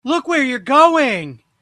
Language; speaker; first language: English; native; English